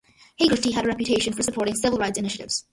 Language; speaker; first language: English; early bilingual, other home language; Malayalam